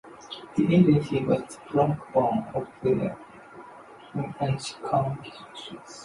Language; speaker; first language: English; non-native, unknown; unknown